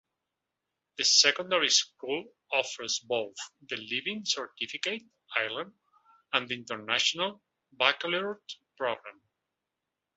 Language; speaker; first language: English; non-native, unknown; Catalan